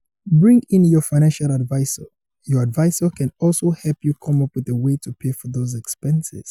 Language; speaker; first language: English; non-native, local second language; Yoruba